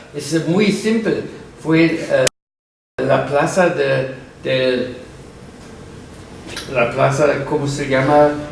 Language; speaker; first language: Spanish; non-native, fluent; German